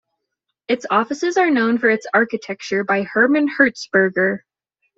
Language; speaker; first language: English; native; English